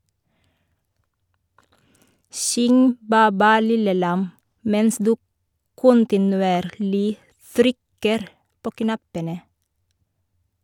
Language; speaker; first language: Norwegian; non-native, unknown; Filipino